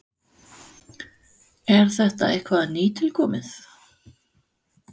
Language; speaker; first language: Icelandic; non-native, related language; Danish